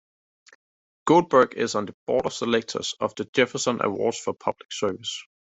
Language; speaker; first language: English; native; English